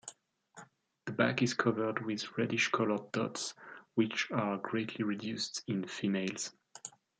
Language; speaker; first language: English; non-native, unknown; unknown